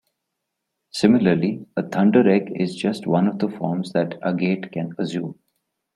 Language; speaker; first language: English; non-native, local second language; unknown